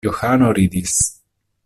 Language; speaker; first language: Esperanto; non-native, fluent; Italian